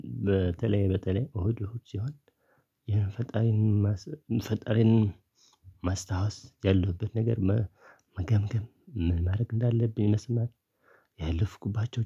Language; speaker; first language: Amharic; non-native, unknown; Tigrinya